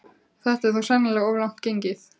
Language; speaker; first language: Icelandic; native; Icelandic